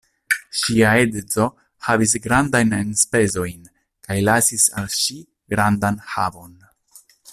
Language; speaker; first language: Esperanto; non-native, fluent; Italian